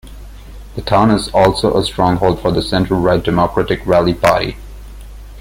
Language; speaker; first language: English; non-native, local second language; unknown